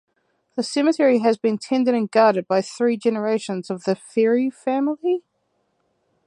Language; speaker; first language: English; native; English